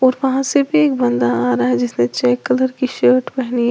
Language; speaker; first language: Hindi; native; Hindi